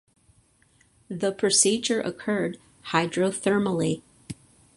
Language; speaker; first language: English; native; English